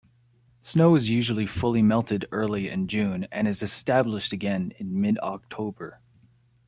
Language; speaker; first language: English; native; English